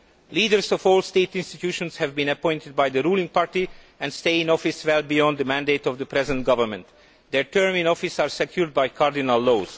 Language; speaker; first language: English; non-native, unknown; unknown